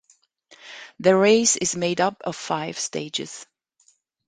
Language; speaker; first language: English; non-native, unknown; German